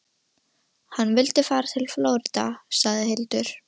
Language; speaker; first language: Icelandic; non-native, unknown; Russian